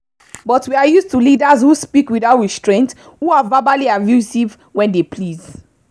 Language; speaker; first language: English; non-native, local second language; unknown